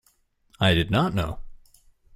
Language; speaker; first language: English; native; English